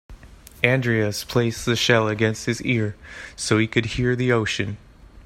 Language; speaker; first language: English; native; English